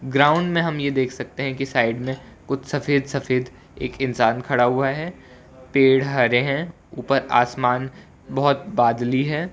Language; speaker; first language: Hindi; non-native, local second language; Gujarati